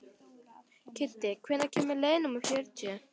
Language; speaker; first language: Icelandic; native; Icelandic